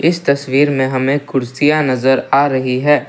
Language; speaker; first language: Hindi; non-native, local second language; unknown